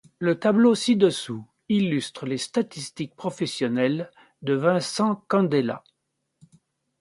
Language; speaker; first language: French; native; French